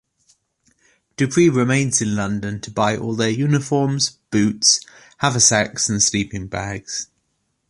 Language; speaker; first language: English; native; English